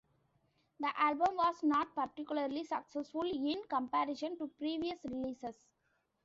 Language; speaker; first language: English; non-native, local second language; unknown